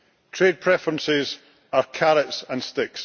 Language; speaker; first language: English; native; English